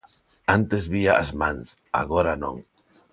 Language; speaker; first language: Galician; non-native, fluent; Spanish